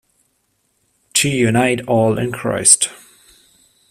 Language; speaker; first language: English; non-native, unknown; German